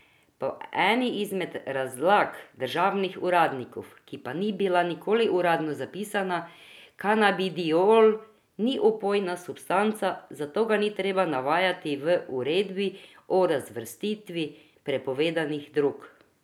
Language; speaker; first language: Slovenian; non-native, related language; Croatian